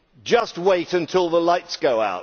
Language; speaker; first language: English; native; English